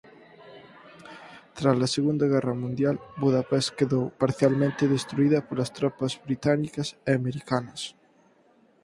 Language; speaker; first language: Galician; native; Galician